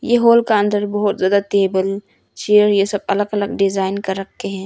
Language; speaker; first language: Hindi; early bilingual, other home language; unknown